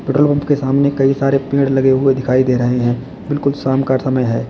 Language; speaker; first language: Hindi; native; Hindi